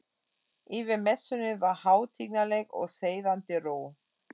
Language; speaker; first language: Icelandic; non-native, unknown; German